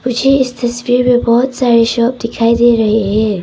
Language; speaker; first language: Hindi; non-native, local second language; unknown